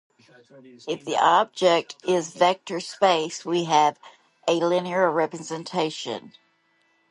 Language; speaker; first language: English; native; English